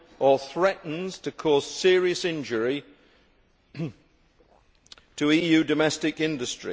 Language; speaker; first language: English; native; English